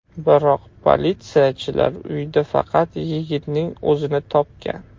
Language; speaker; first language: Uzbek; non-native, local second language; Russian